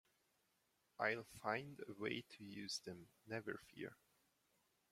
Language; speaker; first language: English; non-native, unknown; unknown